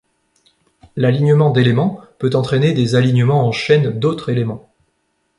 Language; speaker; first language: French; native; French